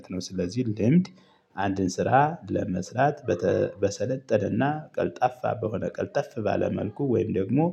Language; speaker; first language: Amharic; native; Amharic